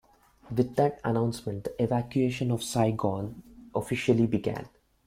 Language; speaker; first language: English; non-native, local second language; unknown